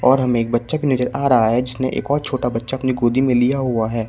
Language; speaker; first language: Hindi; native; Hindi